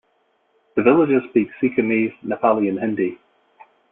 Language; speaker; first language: English; native; English